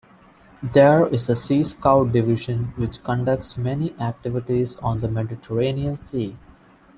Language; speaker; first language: English; non-native, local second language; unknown